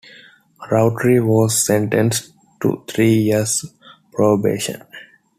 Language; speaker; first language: English; non-native, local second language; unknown